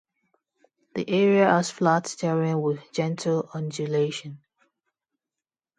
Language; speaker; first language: English; non-native, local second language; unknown